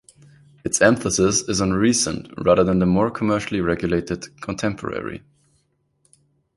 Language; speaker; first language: English; non-native, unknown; German